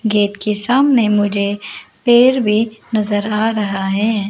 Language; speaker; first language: Hindi; non-native, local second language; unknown